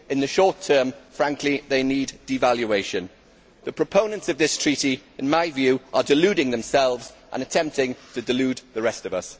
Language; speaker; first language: English; native; English